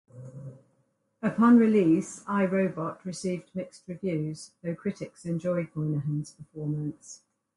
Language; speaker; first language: English; native; English